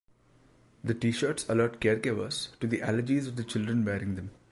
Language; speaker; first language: English; non-native, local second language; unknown